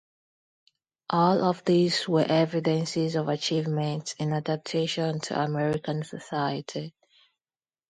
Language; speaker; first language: English; non-native, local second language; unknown